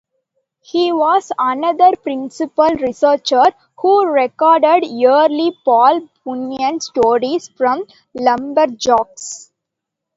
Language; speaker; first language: English; non-native, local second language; Tamil